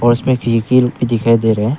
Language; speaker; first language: Hindi; early bilingual, other home language; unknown